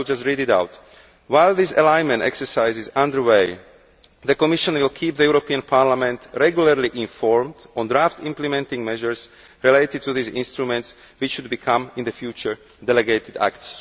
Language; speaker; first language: English; non-native, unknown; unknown